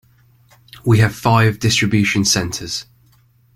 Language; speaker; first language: English; native; English